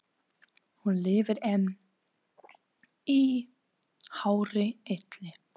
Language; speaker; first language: Icelandic; non-native, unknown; English